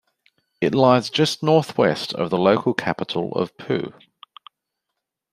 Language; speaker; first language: English; native; English